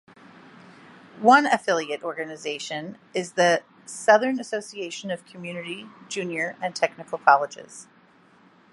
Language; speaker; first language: English; native; English